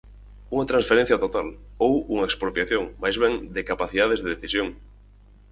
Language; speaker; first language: Galician; native; Galician